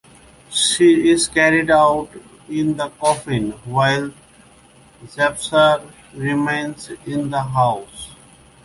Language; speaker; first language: English; native; English